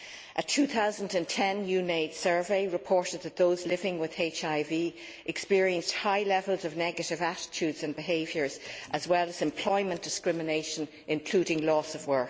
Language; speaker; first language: English; native; English